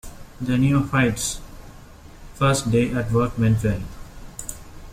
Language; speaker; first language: English; non-native, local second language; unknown